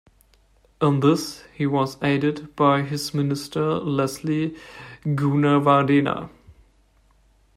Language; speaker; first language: English; non-native, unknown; German